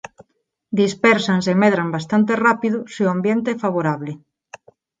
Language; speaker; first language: Galician; non-native, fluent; Spanish